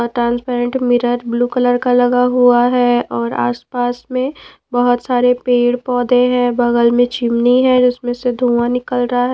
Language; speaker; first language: Hindi; non-native, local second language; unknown